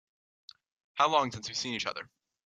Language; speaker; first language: English; native; English